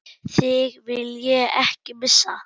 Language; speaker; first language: Icelandic; non-native, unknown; German